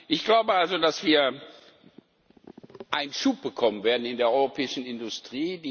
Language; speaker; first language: German; non-native, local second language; Luxembourgish